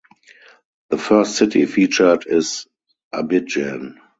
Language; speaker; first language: English; non-native, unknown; German